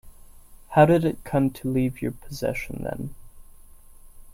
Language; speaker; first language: English; non-native, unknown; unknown